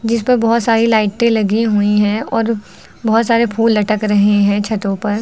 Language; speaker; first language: Hindi; native; Hindi